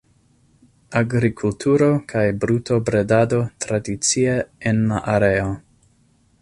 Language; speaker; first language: Esperanto; non-native, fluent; English